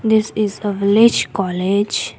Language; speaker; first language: English; non-native, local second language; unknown